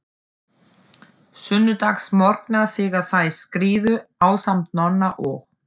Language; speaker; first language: Icelandic; non-native, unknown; German